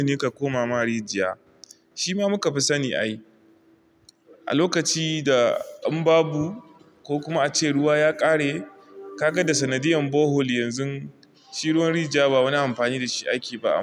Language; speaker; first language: Hausa; non-native, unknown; Igbo